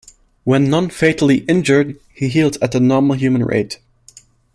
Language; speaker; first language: English; non-native, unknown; German